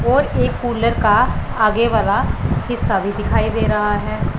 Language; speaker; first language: Hindi; non-native, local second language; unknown